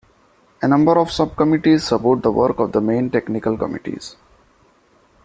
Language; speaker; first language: English; non-native, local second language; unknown